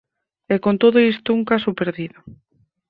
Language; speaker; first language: Galician; native; Galician